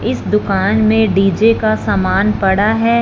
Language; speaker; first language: Hindi; non-native, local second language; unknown